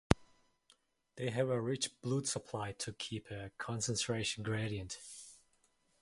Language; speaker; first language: English; non-native, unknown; Mongolian